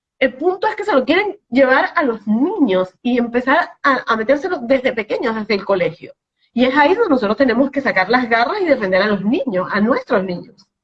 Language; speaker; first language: Spanish; native; Spanish